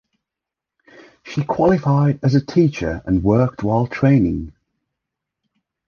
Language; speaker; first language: English; native; English